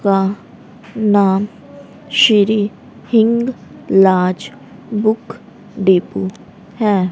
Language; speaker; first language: Hindi; native; Hindi